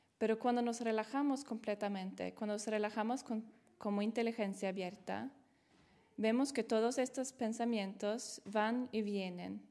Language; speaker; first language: Spanish; non-native, fluent; Swedish